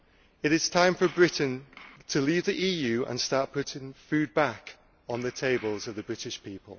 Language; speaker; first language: English; native; English